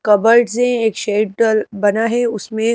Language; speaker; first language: Hindi; native; Hindi